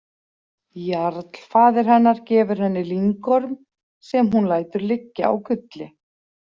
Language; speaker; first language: Icelandic; native; Icelandic